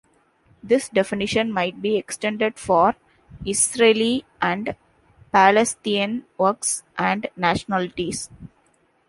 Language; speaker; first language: English; non-native, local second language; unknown